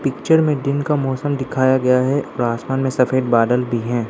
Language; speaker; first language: Hindi; non-native, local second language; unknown